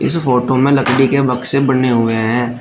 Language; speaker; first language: Hindi; native; Hindi